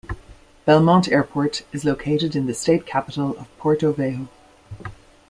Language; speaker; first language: English; native; English